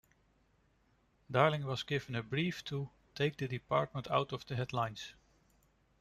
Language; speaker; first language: English; non-native, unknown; Dutch